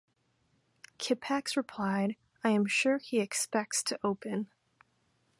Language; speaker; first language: English; non-native, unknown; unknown